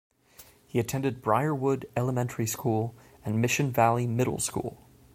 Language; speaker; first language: English; native; English